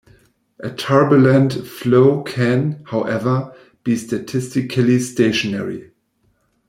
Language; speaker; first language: English; non-native, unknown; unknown